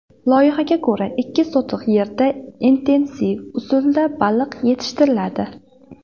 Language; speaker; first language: Uzbek; native; Uzbek